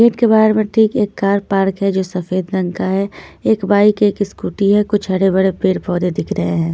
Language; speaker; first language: Hindi; non-native, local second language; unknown